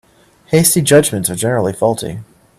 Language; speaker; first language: English; native; English